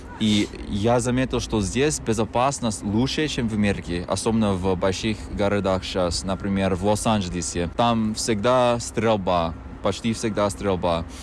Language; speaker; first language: Russian; non-native, fluent; English